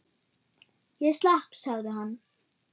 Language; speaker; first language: Icelandic; non-native, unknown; German